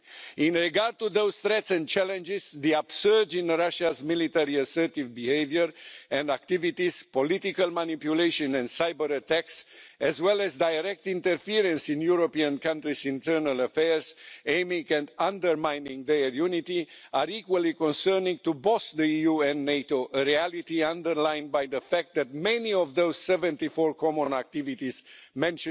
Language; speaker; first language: English; non-native, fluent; Romanian